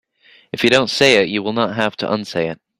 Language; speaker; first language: English; native; English